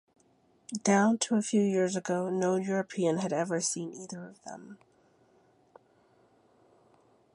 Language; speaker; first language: English; native; English